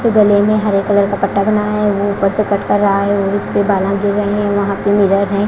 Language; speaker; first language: Hindi; non-native, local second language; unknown